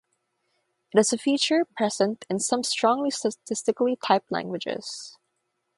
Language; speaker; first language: English; non-native, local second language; Filipino